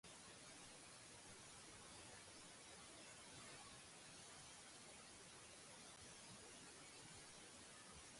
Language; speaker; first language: English; native; English